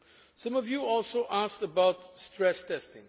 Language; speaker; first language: English; non-native, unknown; Portuguese